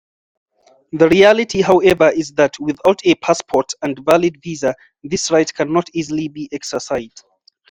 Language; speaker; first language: English; non-native, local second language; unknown